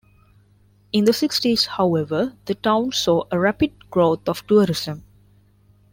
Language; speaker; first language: English; non-native, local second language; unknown